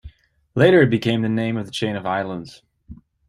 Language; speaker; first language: English; native; English